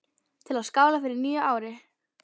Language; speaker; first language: Icelandic; native; Icelandic